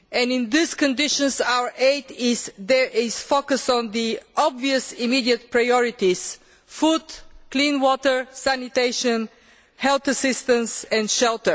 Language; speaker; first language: English; non-native, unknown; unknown